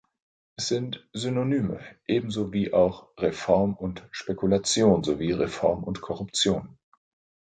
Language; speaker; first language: German; native; German